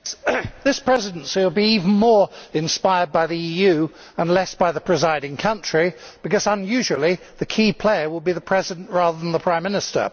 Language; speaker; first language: English; native; English